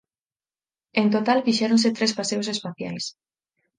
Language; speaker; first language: Galician; native; Galician